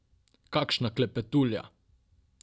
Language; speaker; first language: Slovenian; non-native, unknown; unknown